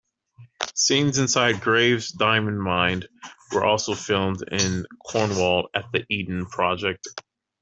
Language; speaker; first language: English; native; English